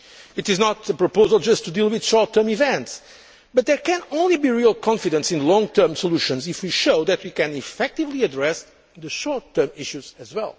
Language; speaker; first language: English; non-native, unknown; Portuguese